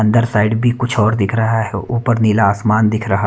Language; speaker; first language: Hindi; non-native, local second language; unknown